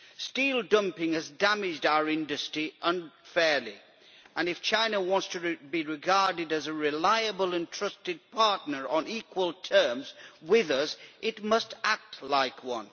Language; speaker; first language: English; native; English